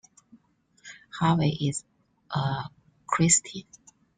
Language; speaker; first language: English; non-native, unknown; Chinese